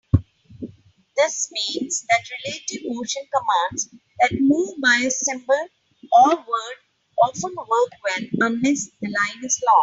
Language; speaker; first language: English; non-native, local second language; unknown